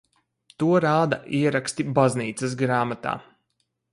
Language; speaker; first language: Latvian; native; Latvian